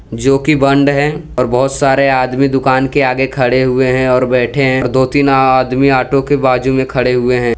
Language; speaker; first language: Hindi; non-native, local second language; Gujarati